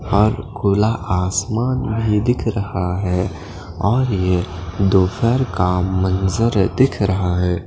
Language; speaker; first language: Hindi; non-native, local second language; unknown